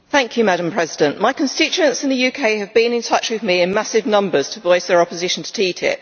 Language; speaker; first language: English; native; English